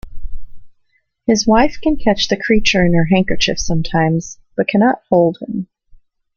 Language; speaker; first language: English; native; English